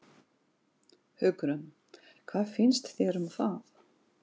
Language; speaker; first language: Icelandic; non-native, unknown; Russian